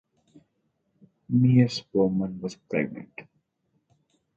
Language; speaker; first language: English; non-native, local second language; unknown